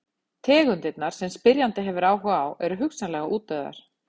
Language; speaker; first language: Icelandic; native; Icelandic